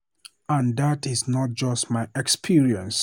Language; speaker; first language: English; non-native, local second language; Hausa